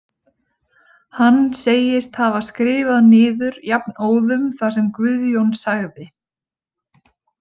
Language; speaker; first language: Icelandic; native; Icelandic